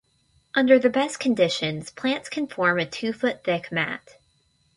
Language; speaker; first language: English; native; English